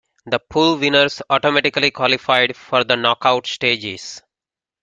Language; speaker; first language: English; native; English